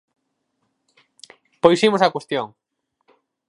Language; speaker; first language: Galician; native; Galician